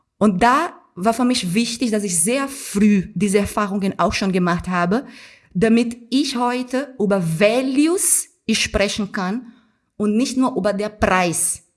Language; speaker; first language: German; non-native, fluent; Portuguese